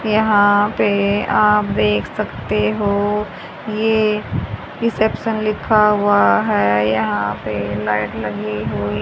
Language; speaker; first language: Hindi; native; Hindi